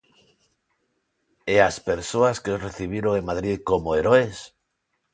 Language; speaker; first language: Galician; non-native, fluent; Spanish